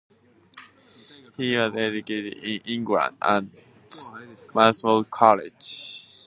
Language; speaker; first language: English; non-native, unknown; Japanese